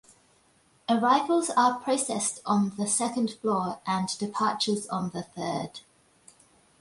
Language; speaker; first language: English; native; English